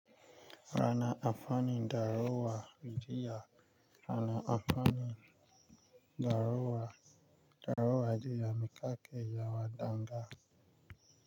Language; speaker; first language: Hausa; native; Hausa